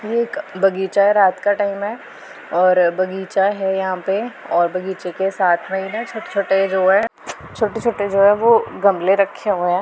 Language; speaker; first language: Hindi; non-native, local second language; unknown